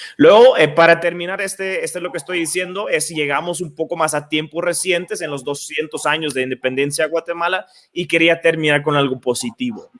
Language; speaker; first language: Spanish; non-native, fluent; Dutch